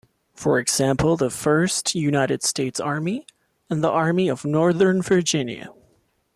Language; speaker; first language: English; non-native, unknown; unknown